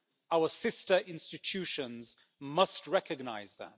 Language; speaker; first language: English; native; English